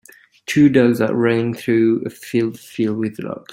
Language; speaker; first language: English; native; English